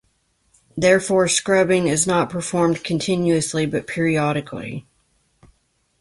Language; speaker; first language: English; native; English